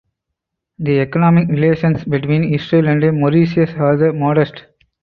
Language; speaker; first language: English; non-native, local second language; Tamil